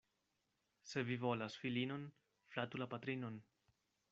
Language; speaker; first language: Esperanto; non-native, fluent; Spanish